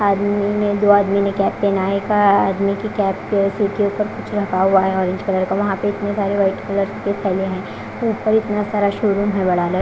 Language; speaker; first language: Hindi; non-native, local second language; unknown